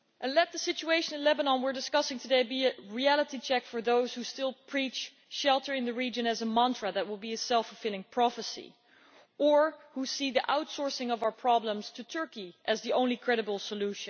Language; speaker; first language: English; non-native, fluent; Dutch